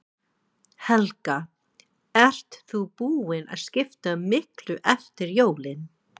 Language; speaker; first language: Icelandic; non-native, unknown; English